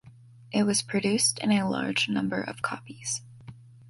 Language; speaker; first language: English; native; English